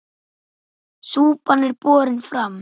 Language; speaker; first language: Icelandic; native; Icelandic